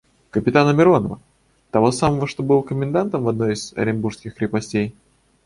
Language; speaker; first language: Russian; native; Russian